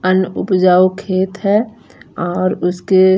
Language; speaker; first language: Hindi; non-native, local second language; Punjabi